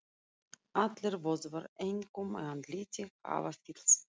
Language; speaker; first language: Icelandic; non-native, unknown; Russian